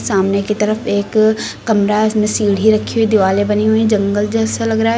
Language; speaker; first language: Hindi; native; Hindi